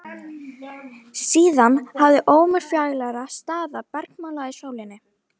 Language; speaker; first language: Icelandic; native; Icelandic